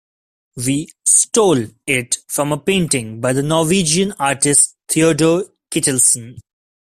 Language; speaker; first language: English; non-native, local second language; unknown